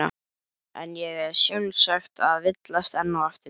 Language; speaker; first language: Icelandic; native; Icelandic